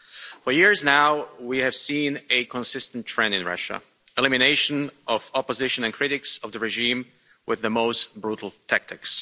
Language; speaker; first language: English; non-native, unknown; Slovak